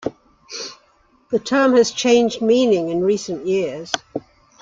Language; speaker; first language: English; native; English